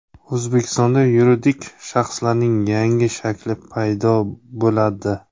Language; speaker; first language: Uzbek; native; Uzbek